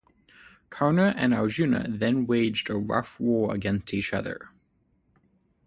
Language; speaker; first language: English; native; English